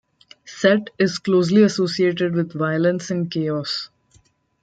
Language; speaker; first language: English; non-native, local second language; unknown